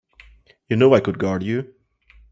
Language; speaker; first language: English; non-native, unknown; German